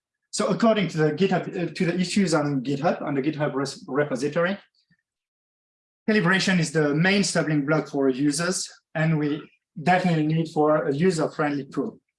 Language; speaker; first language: English; non-native, fluent; French